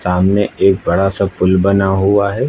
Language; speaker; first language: Hindi; native; Hindi